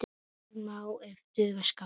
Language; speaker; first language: Icelandic; native; Icelandic